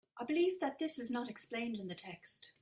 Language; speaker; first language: English; native; English